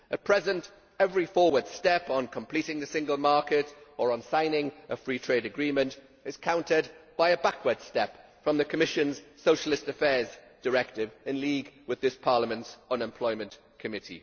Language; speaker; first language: English; native; English